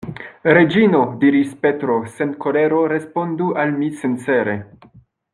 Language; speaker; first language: Esperanto; non-native, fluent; French